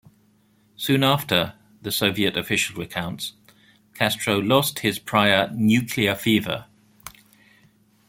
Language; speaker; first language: English; native; English